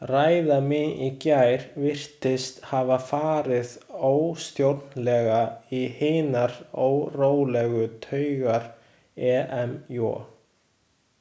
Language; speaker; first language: Icelandic; non-native, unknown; Chinese